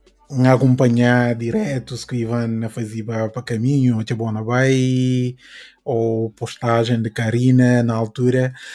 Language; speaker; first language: Portuguese; non-native, local second language; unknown